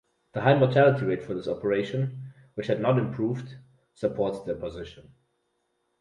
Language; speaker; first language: English; non-native, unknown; German